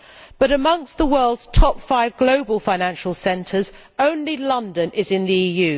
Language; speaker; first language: English; native; English